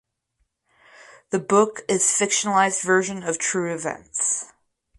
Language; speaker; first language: English; native; English